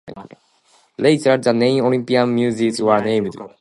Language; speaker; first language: English; non-native, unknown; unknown